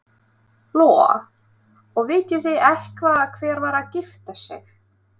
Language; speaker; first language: Icelandic; non-native, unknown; Russian